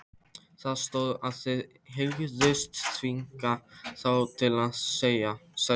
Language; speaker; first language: Icelandic; non-native, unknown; Polish